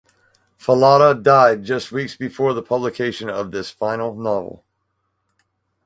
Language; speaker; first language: English; native; English